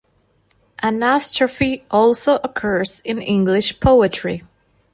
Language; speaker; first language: English; non-native, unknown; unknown